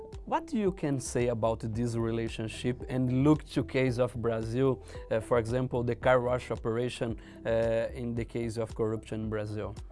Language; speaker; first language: English; non-native, learner; Portuguese